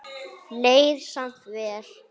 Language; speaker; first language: Icelandic; native; Icelandic